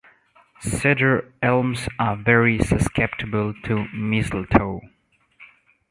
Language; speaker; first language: English; non-native, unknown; Russian